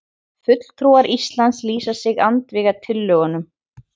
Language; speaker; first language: Icelandic; native; Icelandic